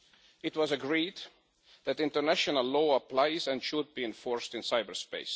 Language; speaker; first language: English; non-native, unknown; Estonian